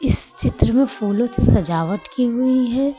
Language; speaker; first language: Hindi; native; Hindi